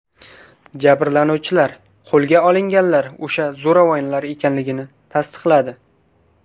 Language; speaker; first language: Uzbek; native; Uzbek